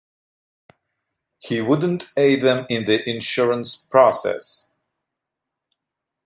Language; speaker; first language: English; non-native, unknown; Russian